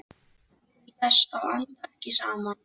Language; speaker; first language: Icelandic; native; Icelandic